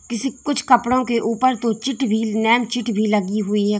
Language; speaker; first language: Hindi; native; Hindi